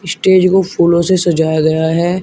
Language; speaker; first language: Hindi; native; Hindi